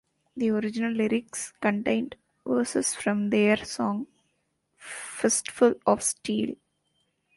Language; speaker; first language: English; non-native, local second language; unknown